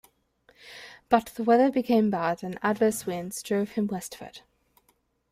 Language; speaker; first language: English; native; English